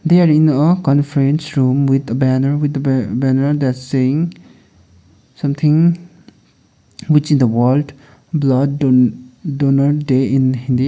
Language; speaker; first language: English; non-native, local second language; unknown